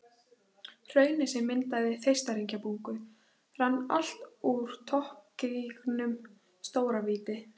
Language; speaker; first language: Icelandic; native; Icelandic